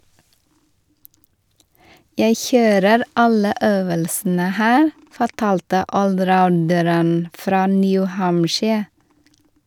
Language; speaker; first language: Norwegian; non-native, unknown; Vietnamese